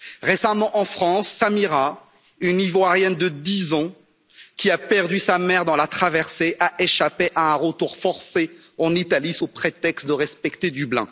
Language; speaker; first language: French; native; French